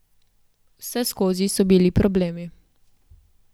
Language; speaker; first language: Slovenian; native; Slovenian